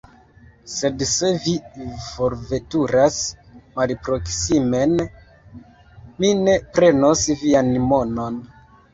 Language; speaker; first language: Esperanto; non-native, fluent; Kinyarwanda